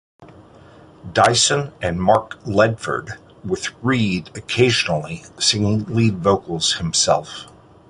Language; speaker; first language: English; native; English